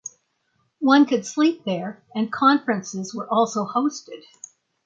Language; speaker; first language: English; native; English